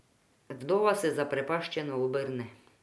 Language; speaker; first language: Slovenian; non-native, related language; Croatian